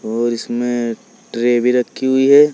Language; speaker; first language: Hindi; native; Hindi